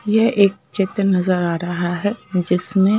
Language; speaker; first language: Hindi; native; Hindi